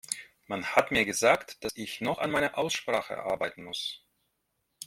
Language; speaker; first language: German; non-native, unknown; Russian